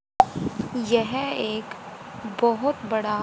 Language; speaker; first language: Hindi; native; Hindi